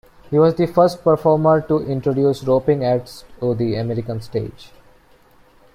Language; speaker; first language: English; non-native, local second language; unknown